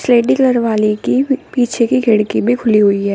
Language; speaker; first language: Hindi; native; Hindi